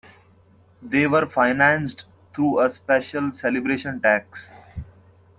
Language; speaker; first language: English; non-native, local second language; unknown